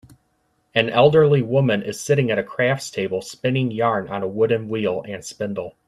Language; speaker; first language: English; native; English